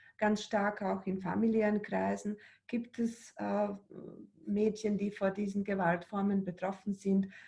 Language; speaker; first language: German; early bilingual, other home language; Bosnian